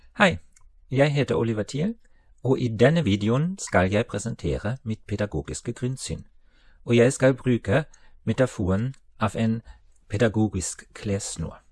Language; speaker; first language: Norwegian; non-native, related language; German